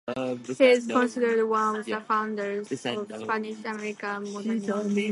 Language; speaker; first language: English; native; English